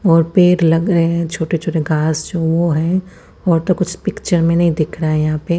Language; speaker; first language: Hindi; non-native, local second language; Punjabi